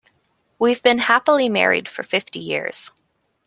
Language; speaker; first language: English; native; English